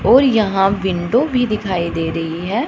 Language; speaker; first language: Hindi; non-native, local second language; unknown